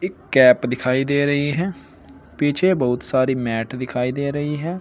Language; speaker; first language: Hindi; native; Hindi